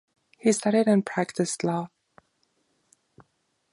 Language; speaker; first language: English; non-native, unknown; German